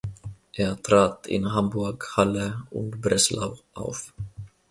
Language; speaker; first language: German; non-native, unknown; Finnish